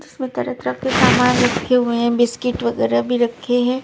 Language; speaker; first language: Hindi; non-native, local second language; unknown